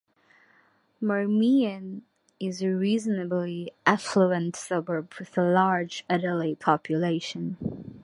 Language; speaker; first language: English; non-native, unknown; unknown